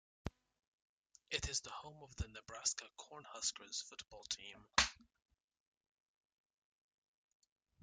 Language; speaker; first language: English; native; English